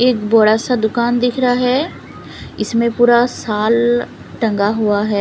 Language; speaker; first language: Hindi; non-native, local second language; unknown